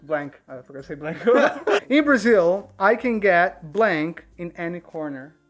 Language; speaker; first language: English; non-native, fluent; Portuguese